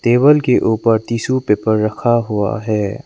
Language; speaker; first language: Hindi; non-native, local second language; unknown